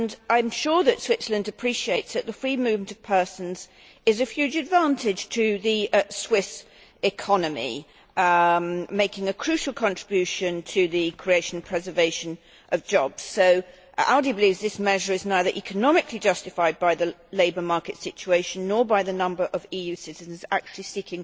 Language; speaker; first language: English; native; English